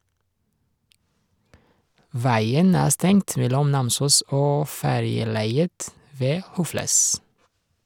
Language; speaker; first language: Norwegian; non-native, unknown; Rundi